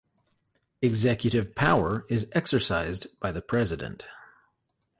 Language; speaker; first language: English; native; English